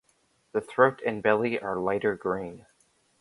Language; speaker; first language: English; native; English